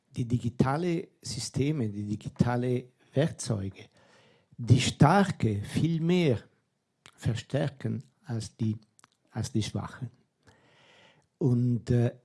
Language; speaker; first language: German; non-native, fluent; Italian